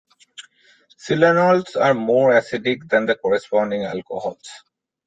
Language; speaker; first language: English; non-native, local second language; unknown